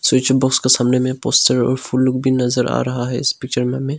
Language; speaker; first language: Hindi; non-native, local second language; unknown